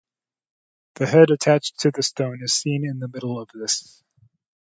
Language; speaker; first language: English; native; English